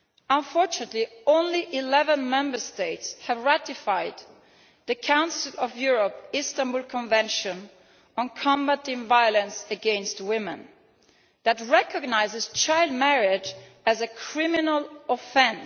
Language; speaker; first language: English; non-native, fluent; Italian